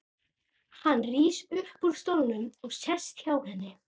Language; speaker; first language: Icelandic; native; Icelandic